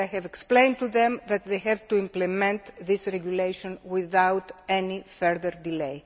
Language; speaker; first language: English; non-native, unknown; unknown